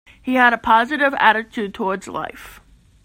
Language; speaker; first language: English; native; English